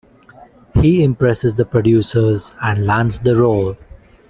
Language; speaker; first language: English; non-native, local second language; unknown